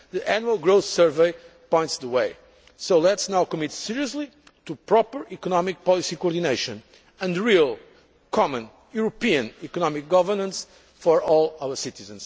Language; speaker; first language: English; non-native, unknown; Portuguese